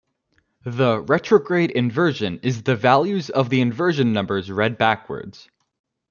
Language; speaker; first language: English; native; English